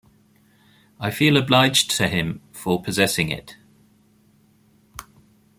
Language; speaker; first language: English; native; English